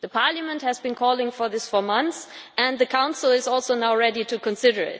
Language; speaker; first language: English; non-native, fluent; German